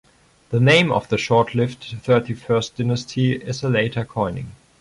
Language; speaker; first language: English; non-native, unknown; German